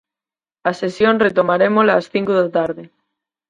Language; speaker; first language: Galician; native; Galician